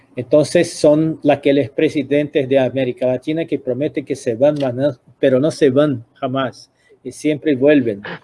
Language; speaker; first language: Spanish; non-native, related language; Portuguese